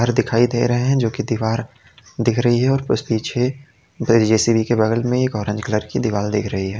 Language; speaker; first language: Hindi; native; Hindi